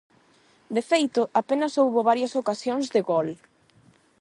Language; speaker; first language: Galician; non-native, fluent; Spanish